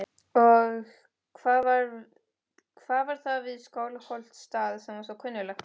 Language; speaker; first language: Icelandic; non-native, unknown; Spanish